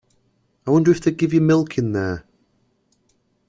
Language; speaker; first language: English; native; English